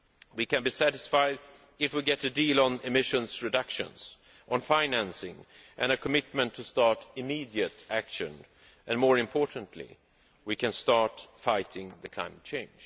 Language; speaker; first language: English; non-native, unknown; Swedish